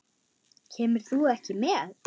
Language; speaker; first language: Icelandic; non-native, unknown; German